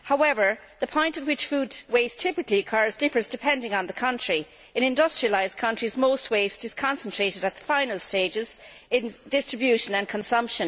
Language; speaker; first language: English; native; English